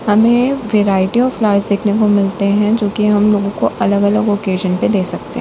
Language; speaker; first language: Hindi; native; Hindi